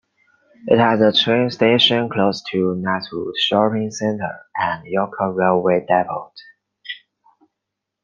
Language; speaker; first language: English; non-native, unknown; Chinese